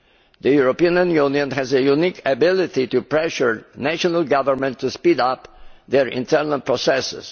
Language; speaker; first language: English; non-native, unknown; Polish